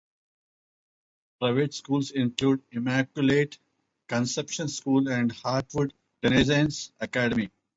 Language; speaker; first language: English; non-native, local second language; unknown